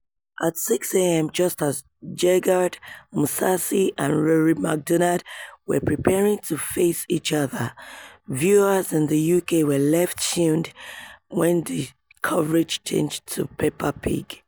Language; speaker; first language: English; non-native, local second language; Yoruba